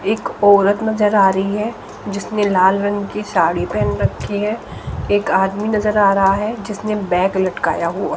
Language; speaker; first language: Hindi; native; Hindi